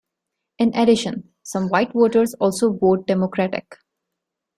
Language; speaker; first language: English; non-native, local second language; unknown